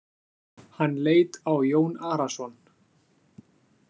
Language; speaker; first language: Icelandic; native; Icelandic